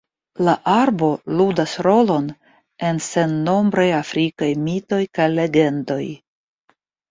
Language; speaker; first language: Esperanto; non-native, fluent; Russian